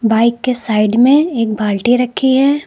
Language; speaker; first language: Hindi; native; Hindi